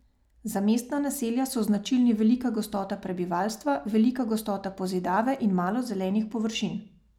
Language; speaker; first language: Slovenian; native; Slovenian